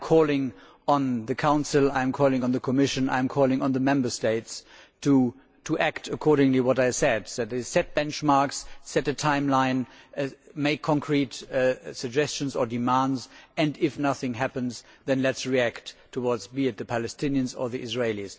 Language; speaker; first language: English; non-native, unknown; German